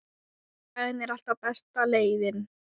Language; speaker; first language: Icelandic; non-native, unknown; Thai